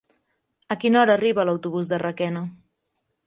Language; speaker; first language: Catalan; native; Catalan